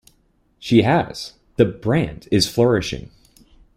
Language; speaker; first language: English; native; English